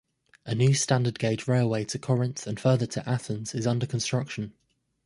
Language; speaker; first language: English; native; English